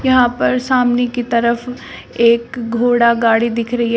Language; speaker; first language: Hindi; native; Hindi